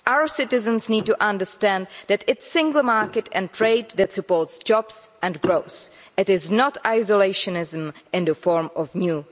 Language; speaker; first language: English; non-native, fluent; Czech